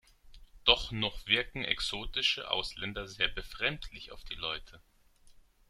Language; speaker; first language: German; non-native, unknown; Greek